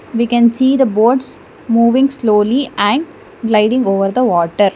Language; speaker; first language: English; non-native, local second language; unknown